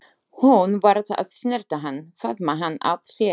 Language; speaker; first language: Icelandic; non-native, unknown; Slovak